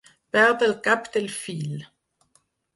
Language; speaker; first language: Catalan; non-native, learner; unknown